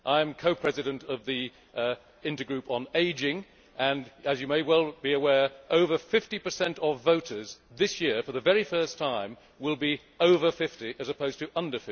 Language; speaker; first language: English; native; English